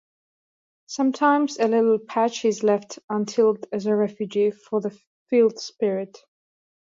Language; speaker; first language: English; non-native, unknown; Georgian